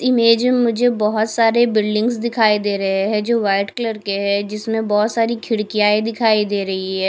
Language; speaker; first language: Hindi; non-native, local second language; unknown